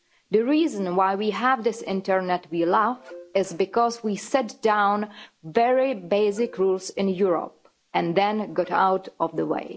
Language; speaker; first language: English; non-native, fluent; Czech